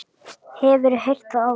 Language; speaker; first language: Icelandic; native; Icelandic